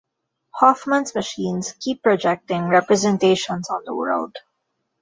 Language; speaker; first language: English; non-native, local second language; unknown